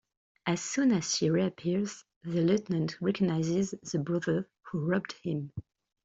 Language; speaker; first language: English; non-native, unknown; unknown